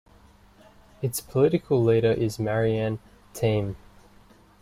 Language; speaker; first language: English; native; English